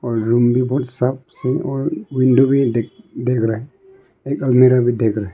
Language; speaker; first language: Hindi; early bilingual, other home language; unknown